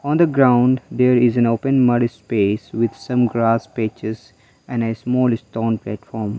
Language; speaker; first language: English; non-native, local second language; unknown